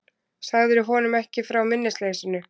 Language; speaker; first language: Icelandic; native; Icelandic